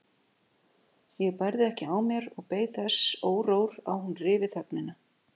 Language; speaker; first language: Icelandic; native; Icelandic